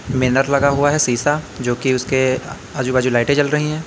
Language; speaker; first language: Hindi; native; Hindi